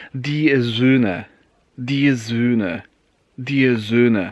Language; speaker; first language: German; non-native, fluent; Polish